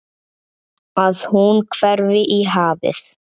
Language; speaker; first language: Icelandic; native; Icelandic